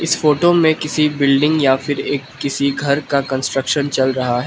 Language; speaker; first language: Hindi; non-native, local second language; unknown